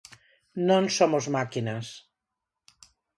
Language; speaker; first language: Galician; non-native, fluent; Spanish